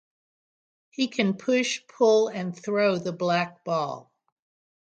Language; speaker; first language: English; native; English